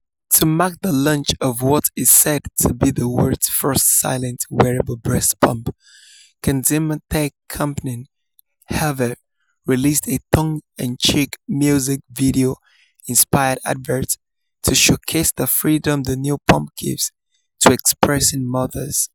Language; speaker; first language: English; non-native, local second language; Yoruba